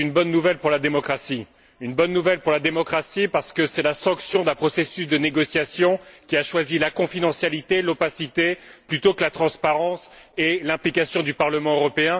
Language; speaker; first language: French; native; French